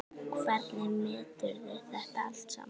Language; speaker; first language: Icelandic; native; Icelandic